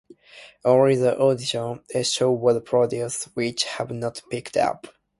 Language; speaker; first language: English; non-native, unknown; Japanese